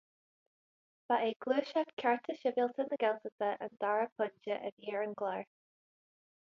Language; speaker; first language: Irish; non-native, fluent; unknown